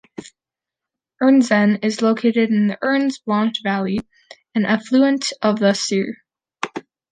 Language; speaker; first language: English; native; English